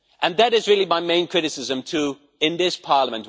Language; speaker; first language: English; non-native, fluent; Dutch